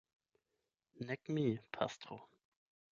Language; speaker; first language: Esperanto; non-native, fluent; German